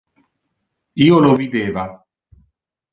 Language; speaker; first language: Interlingua; non-native, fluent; Italian